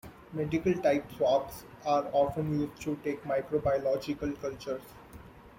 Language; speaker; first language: English; non-native, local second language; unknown